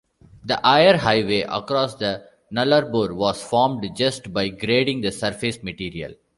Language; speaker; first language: English; non-native, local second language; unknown